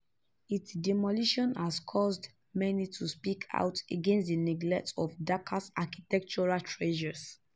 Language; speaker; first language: English; non-native, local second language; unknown